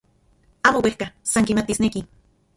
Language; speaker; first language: Central Puebla Nahuatl; non-native, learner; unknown